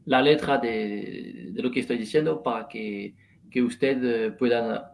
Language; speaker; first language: Spanish; non-native, learner; French